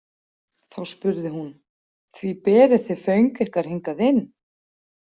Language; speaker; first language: Icelandic; native; Icelandic